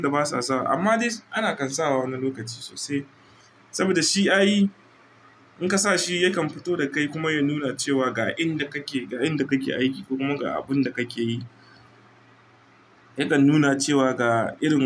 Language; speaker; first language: Hausa; non-native, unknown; Igbo